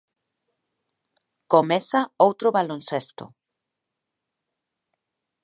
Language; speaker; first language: Galician; native; Galician